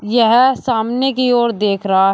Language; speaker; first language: Hindi; native; Hindi